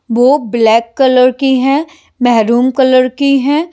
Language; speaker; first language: Hindi; native; Hindi